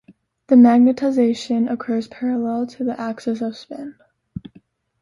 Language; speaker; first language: English; native; English